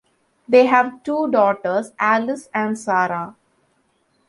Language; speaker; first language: English; non-native, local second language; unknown